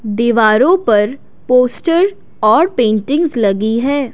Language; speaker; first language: Hindi; non-native, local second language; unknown